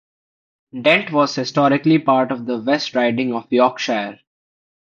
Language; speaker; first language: English; non-native, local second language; Hindi